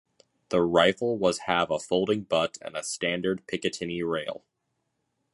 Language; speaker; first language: English; native; English